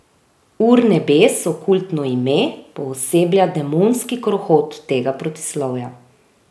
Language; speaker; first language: Slovenian; native; Slovenian